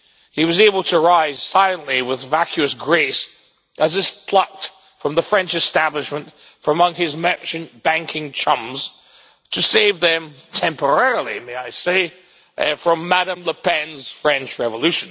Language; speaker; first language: English; native; English